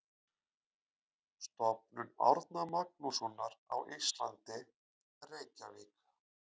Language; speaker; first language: Icelandic; native; Icelandic